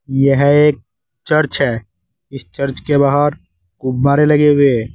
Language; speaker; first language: Hindi; native; Hindi